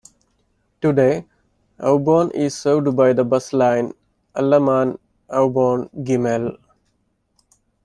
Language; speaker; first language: English; non-native, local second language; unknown